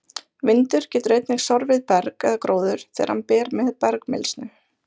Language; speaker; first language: Icelandic; native; Icelandic